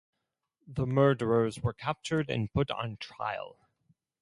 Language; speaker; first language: English; non-native, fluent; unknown